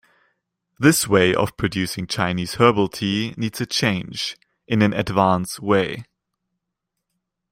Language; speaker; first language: English; non-native, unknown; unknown